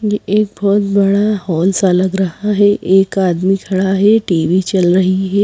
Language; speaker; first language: Hindi; native; Hindi